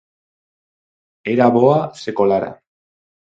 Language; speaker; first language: Galician; non-native, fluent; Spanish